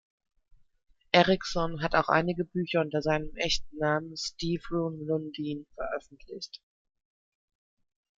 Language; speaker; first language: German; native; German